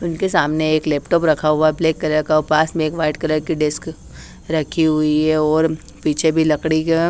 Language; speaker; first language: Hindi; native; Hindi